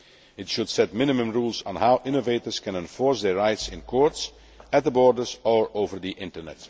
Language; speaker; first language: English; non-native, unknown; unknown